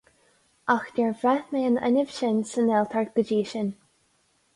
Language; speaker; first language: Irish; non-native, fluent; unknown